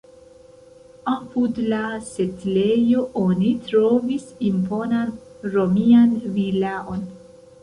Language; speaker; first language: Esperanto; non-native, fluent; Central Kurdish